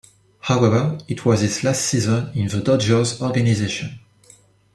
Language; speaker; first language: English; non-native, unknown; French